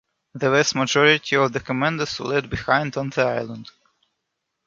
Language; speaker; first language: English; non-native, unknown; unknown